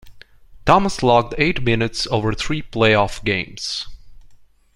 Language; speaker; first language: English; non-native, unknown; Romanian